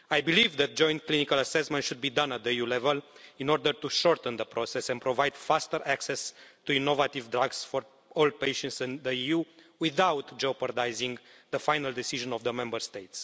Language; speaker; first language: English; non-native, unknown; Romanian